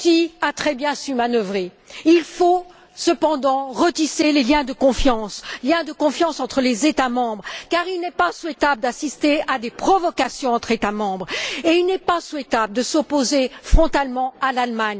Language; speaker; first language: French; native; French